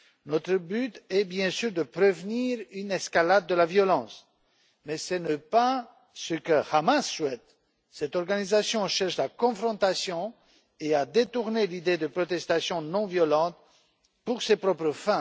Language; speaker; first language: French; non-native, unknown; Romanian